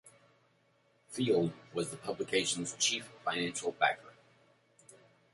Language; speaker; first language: English; native; English